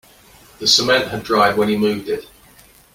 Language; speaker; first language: English; native; English